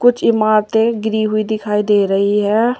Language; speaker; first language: Hindi; native; Hindi